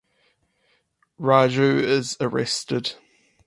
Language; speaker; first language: English; native; English